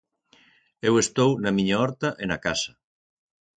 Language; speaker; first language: Galician; native; Galician